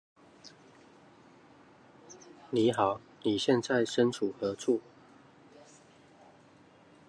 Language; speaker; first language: English; non-native, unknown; Chinese